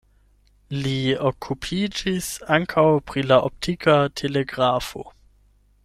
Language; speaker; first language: Esperanto; non-native, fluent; German